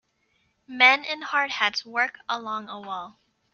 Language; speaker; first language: English; native; English